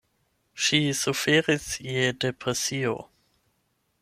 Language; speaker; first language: Esperanto; non-native, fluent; German